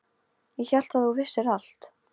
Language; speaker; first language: Icelandic; non-native, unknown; Polish